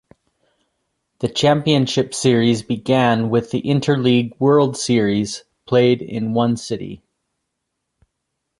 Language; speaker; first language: English; native; English